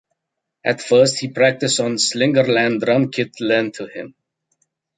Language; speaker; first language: English; native; English